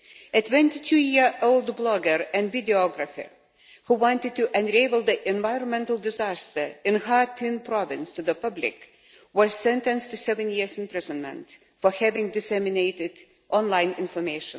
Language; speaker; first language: English; non-native, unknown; Lithuanian